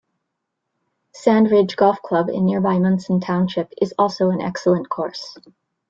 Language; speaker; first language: English; native; English